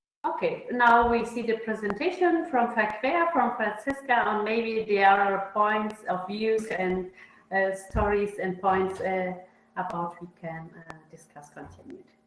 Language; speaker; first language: English; non-native, learner; German